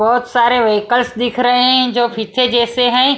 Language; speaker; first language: Hindi; non-native, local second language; Punjabi